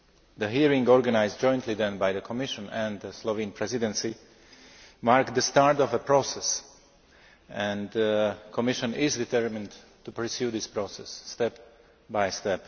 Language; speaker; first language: English; non-native, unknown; Slovak